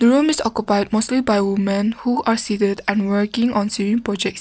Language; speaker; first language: English; non-native, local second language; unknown